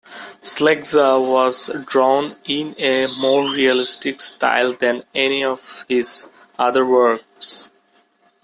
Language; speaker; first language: English; non-native, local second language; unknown